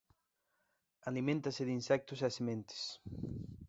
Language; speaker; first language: Galician; native; Galician